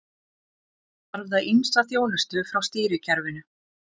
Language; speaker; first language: Icelandic; native; Icelandic